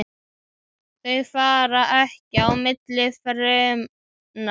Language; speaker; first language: Icelandic; native; Icelandic